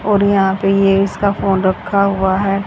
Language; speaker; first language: Hindi; native; Hindi